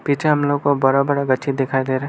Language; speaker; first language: Hindi; non-native, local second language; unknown